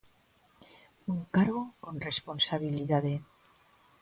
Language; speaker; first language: Galician; non-native, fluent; Spanish